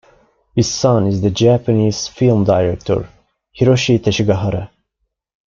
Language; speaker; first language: English; non-native, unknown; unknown